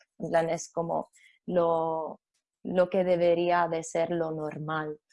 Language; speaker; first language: Spanish; non-native, fluent; Italian